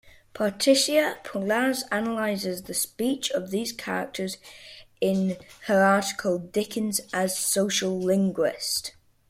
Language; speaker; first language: English; native; English